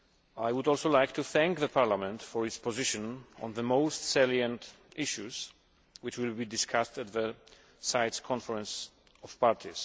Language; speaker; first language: English; non-native, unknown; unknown